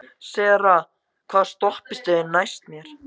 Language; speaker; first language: Icelandic; native; Icelandic